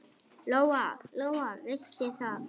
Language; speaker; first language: Icelandic; native; Icelandic